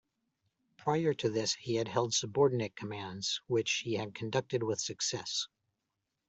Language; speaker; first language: English; native; English